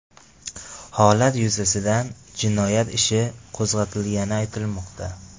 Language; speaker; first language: Uzbek; non-native, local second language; Tajik